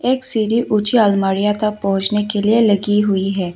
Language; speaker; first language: Hindi; non-native, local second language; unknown